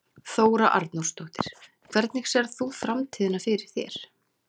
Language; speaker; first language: Icelandic; native; Icelandic